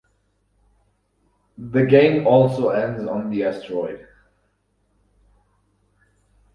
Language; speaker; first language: English; non-native, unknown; German